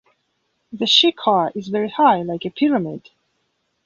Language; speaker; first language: English; non-native, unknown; Belarusian